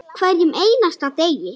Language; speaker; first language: Icelandic; native; Icelandic